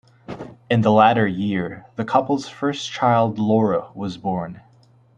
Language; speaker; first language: English; native; English